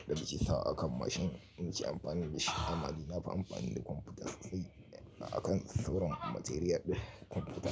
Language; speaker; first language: Hausa; native; Hausa